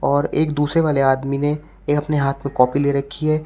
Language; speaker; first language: Hindi; native; Hindi